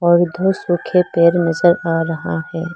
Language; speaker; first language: Hindi; non-native, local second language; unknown